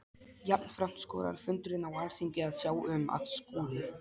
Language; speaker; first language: Icelandic; non-native, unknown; Polish